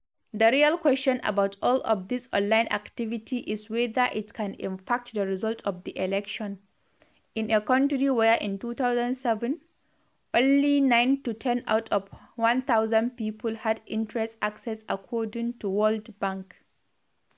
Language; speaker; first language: English; non-native, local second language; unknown